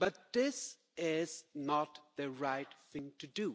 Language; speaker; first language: English; non-native, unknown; Swedish